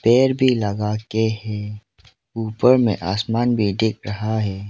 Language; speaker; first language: Hindi; non-native, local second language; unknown